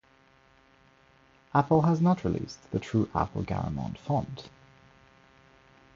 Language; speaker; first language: English; non-native, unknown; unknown